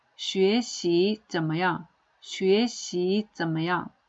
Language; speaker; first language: Chinese; non-native, fluent; Korean